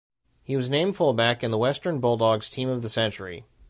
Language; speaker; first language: English; native; English